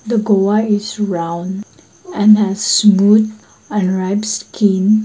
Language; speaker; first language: English; non-native, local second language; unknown